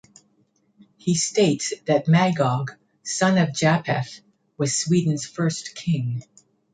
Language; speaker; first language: English; native; English